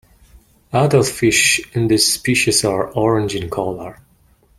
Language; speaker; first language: English; non-native, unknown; Mongolian